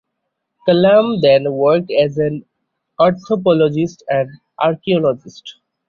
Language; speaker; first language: English; non-native, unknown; Bangla